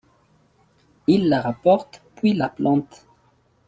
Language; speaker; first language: French; non-native, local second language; Malagasy